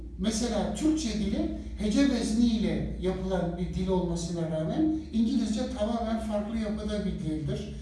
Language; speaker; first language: Turkish; native; Turkish